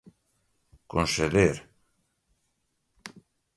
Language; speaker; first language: Portuguese; non-native, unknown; Galician